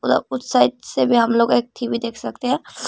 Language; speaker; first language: Hindi; non-native, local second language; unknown